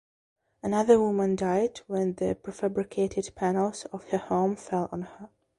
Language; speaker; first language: English; non-native, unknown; Belarusian